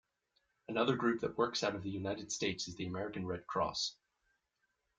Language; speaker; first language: English; native; English